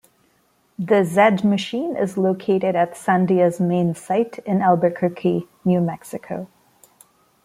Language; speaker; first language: English; non-native, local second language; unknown